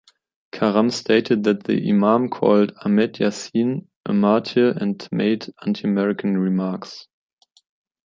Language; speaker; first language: English; non-native, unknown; German